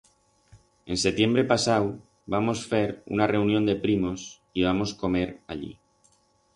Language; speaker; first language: Aragonese; non-native, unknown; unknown